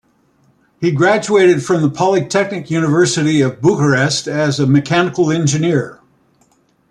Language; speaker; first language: English; native; English